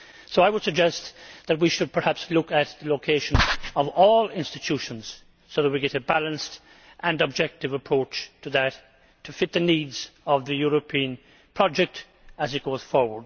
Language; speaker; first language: English; native; English